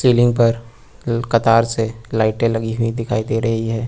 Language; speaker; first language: Hindi; native; Hindi